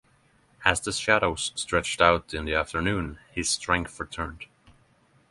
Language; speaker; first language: English; non-native, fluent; Norwegian